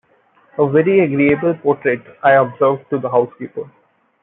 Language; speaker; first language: English; non-native, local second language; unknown